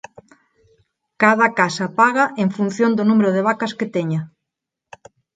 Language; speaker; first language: Galician; non-native, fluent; Spanish